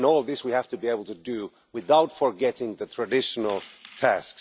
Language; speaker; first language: English; non-native, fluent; Finnish